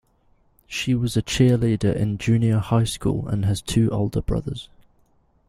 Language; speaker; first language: English; native; English